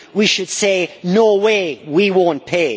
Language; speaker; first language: English; native; English